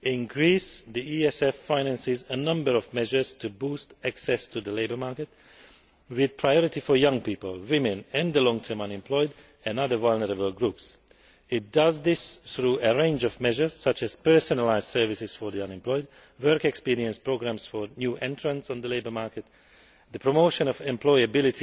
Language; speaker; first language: English; non-native, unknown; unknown